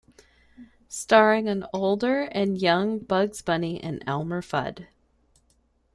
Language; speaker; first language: English; native; English